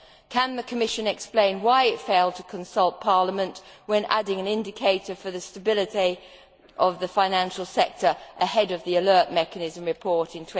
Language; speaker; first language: English; native; English